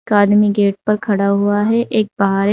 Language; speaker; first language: Hindi; native; Hindi